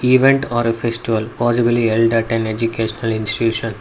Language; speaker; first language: English; non-native, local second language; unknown